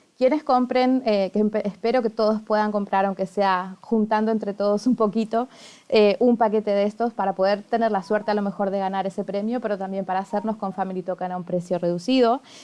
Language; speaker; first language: Spanish; native; Spanish